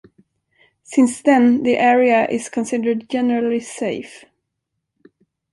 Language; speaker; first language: English; non-native, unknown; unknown